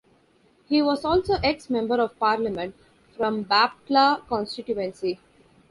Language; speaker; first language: English; non-native, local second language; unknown